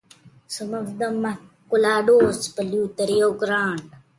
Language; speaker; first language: English; non-native, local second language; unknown